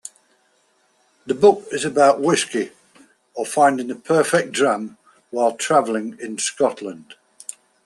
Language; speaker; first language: English; native; English